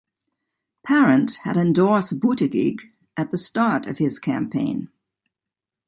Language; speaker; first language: English; native; English